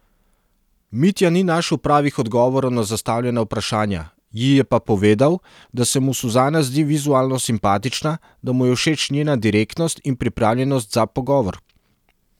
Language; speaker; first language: Slovenian; non-native, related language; Serbian